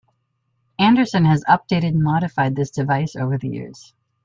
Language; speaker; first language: English; native; English